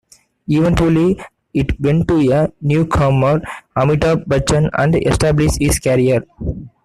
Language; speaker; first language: English; native; English